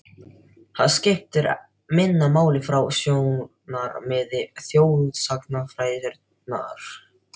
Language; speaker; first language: Icelandic; non-native, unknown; Filipino